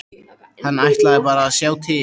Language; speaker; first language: Icelandic; native; Icelandic